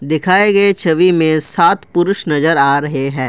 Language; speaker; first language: Hindi; non-native, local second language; Assamese